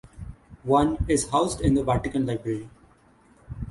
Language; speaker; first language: English; non-native, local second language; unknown